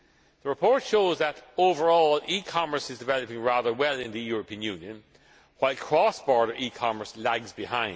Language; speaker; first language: English; non-native, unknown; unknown